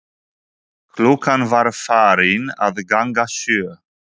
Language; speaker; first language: Icelandic; non-native, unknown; Polish